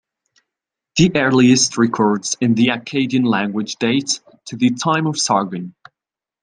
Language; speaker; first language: English; non-native, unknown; Arabic